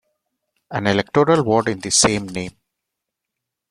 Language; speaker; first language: English; non-native, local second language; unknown